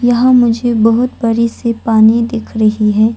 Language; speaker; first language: Hindi; non-native, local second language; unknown